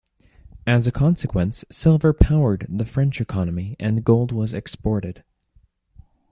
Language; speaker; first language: English; native; English